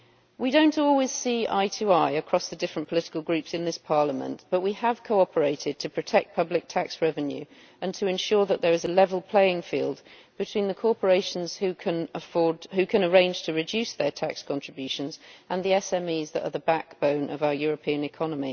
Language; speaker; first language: English; native; English